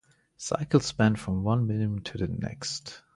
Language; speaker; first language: English; non-native, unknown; German